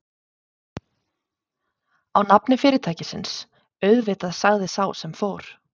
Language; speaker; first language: Icelandic; native; Icelandic